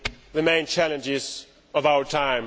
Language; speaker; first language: English; non-native, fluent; Swedish